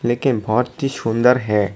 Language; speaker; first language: Hindi; non-native, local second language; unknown